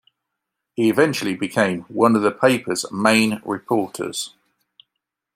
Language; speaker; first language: English; native; English